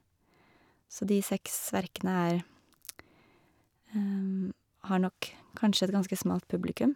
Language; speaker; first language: Norwegian; native; Norwegian